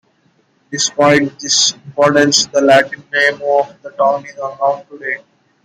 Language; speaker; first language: English; non-native, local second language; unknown